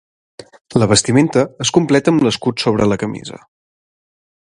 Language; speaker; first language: Catalan; native; Catalan